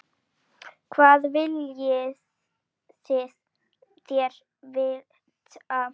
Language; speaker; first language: Icelandic; native; Icelandic